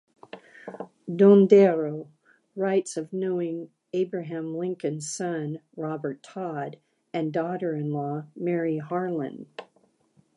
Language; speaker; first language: English; native; English